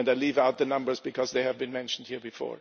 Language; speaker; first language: English; non-native, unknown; German